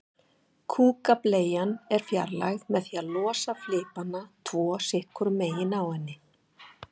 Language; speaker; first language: Icelandic; native; Icelandic